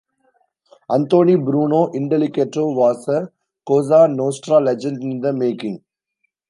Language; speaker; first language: English; non-native, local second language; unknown